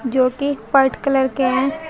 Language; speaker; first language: Hindi; native; Hindi